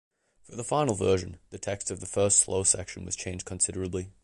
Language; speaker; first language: English; native; English